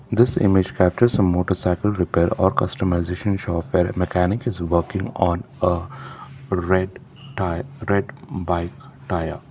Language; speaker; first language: English; non-native, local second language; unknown